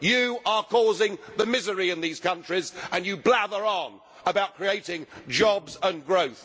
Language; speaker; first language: English; native; English